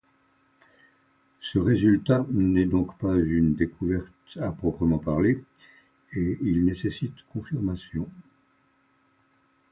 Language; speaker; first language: French; native; French